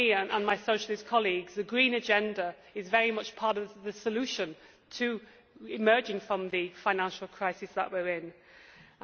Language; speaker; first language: English; native; English